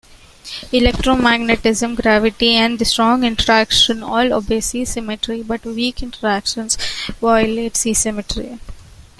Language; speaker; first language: English; non-native, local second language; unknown